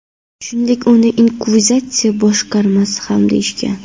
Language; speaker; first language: Uzbek; non-native, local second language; Kara-Kalpak